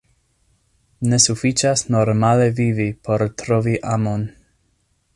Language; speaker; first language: Esperanto; non-native, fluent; English